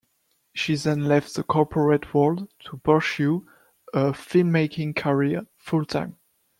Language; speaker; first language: English; non-native, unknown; French